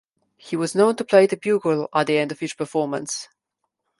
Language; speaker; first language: English; non-native, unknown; Slovenian